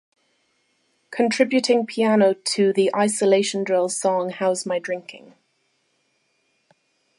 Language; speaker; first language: English; native; English